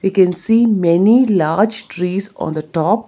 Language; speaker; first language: English; non-native, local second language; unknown